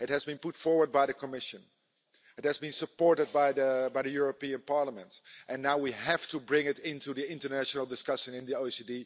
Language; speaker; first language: English; non-native, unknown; Dutch